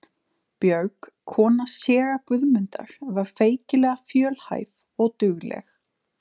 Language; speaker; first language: Icelandic; non-native, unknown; Slovenian